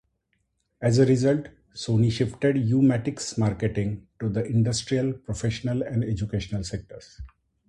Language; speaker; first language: English; non-native, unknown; Marathi